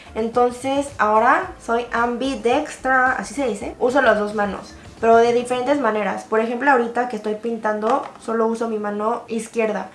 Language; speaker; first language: Spanish; early bilingual, other home language; Korean